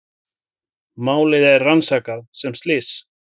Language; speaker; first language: Icelandic; native; Icelandic